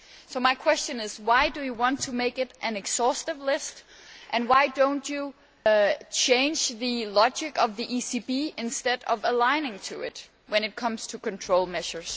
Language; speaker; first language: English; non-native, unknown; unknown